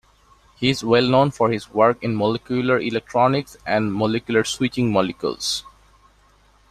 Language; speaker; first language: English; non-native, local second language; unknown